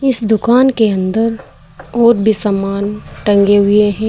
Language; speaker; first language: Hindi; native; Hindi